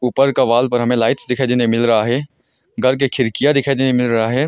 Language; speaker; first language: Hindi; non-native, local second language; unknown